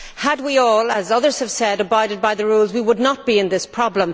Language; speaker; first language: English; native; English